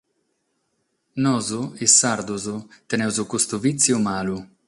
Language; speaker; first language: Sardinian; non-native, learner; Catalan